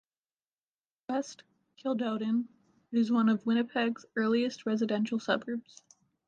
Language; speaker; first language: English; native; English